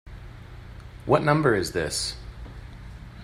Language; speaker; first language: English; non-native, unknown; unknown